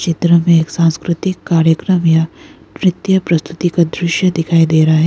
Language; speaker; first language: Hindi; non-native, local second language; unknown